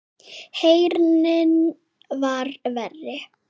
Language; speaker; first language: Icelandic; native; Icelandic